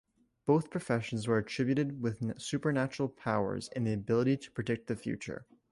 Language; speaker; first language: English; native; English